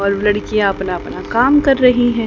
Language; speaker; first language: Hindi; native; Hindi